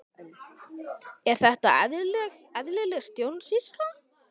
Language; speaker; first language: Icelandic; native; Icelandic